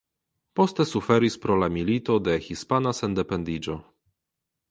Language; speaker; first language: Esperanto; non-native, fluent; Polish